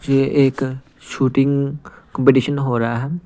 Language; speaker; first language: Hindi; non-native, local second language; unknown